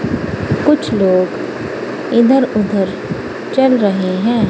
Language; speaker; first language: Hindi; non-native, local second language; Punjabi